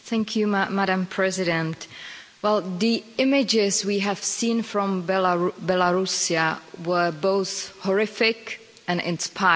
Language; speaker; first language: English; non-native, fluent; Czech